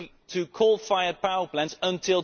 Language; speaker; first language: English; non-native, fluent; Dutch